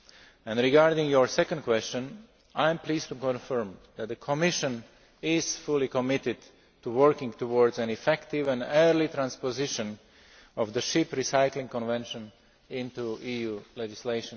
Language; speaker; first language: English; non-native, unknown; Slovak